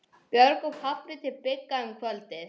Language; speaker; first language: Icelandic; non-native, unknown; English